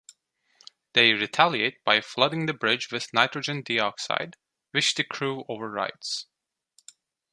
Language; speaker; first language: English; non-native, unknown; Turkish